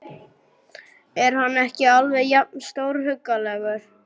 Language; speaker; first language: Icelandic; non-native, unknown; German